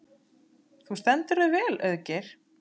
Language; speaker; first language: Icelandic; native; Icelandic